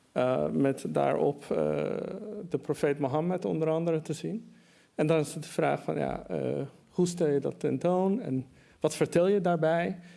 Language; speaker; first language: Dutch; early bilingual, other home language; Persian